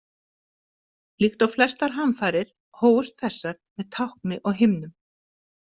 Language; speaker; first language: Icelandic; native; Icelandic